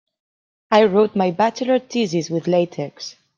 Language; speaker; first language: English; non-native, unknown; Catalan